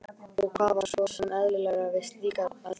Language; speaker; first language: Icelandic; native; Icelandic